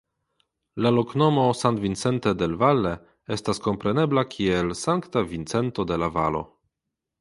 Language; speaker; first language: Esperanto; non-native, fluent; Polish